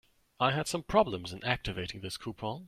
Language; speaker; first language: English; non-native, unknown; German